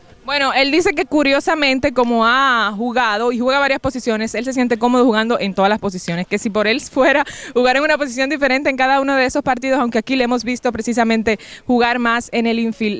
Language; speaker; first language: Spanish; native; Spanish